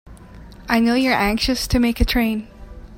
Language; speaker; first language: English; native; English